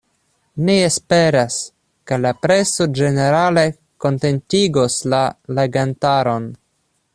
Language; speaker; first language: Esperanto; non-native, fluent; Russian